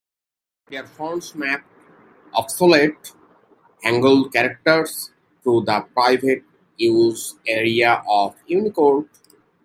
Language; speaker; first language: English; native; English